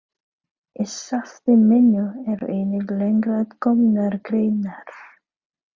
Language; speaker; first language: Icelandic; non-native, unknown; Filipino